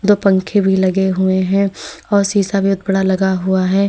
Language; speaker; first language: Hindi; native; Hindi